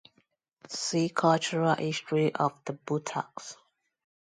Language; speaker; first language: English; non-native, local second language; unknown